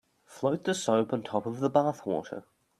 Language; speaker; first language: English; native; English